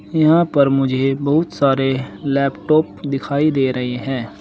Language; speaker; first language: Hindi; native; Hindi